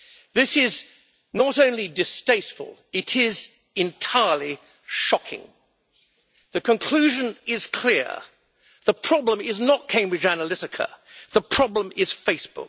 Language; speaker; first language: English; native; English